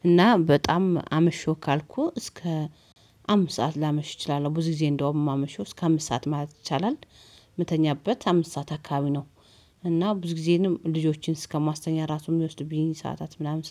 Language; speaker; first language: Amharic; native; Amharic